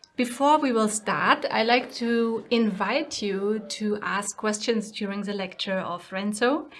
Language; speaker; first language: English; non-native, fluent; German